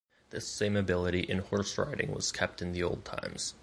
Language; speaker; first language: English; native; English